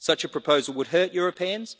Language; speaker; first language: English; native; English